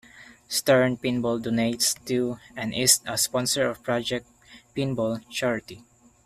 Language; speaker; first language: English; non-native, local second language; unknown